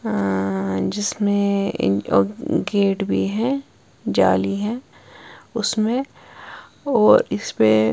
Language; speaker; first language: Hindi; non-native, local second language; Punjabi